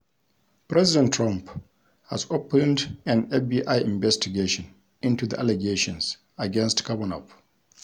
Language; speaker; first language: English; non-native, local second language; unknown